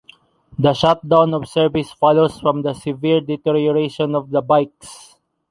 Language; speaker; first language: English; non-native, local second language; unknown